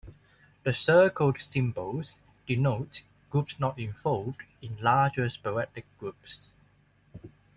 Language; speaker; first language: English; non-native, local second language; Cantonese